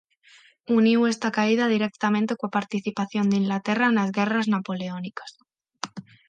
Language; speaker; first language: Galician; non-native, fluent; Spanish